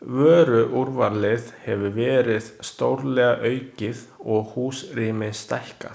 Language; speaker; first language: Icelandic; non-native, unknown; Chinese